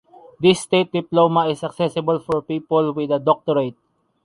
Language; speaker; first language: English; non-native, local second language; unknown